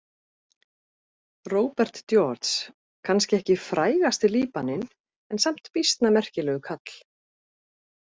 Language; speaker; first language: Icelandic; native; Icelandic